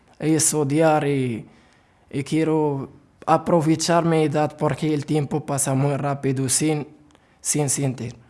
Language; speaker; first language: Spanish; non-native, learner; Arabic